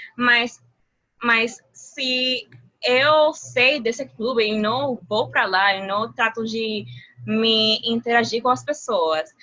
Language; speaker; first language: Portuguese; non-native, related language; Spanish